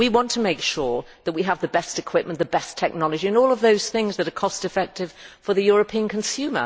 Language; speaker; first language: English; native; English